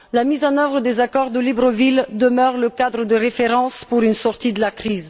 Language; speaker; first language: French; non-native, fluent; Bulgarian